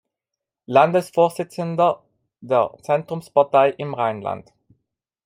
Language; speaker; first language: German; non-native, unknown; Italian